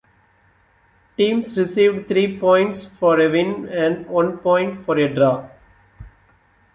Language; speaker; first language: English; non-native, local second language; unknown